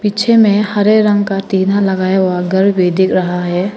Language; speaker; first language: Hindi; non-native, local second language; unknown